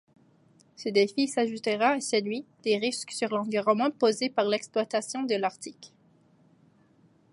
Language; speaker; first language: French; native; French